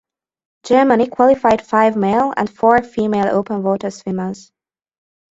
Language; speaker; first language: English; non-native, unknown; Hungarian